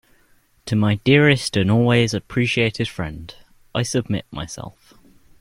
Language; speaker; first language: English; native; English